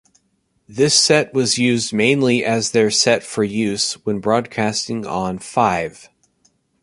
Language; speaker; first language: English; native; English